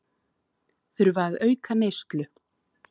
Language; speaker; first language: Icelandic; native; Icelandic